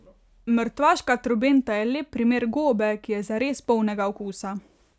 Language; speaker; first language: Slovenian; native; Slovenian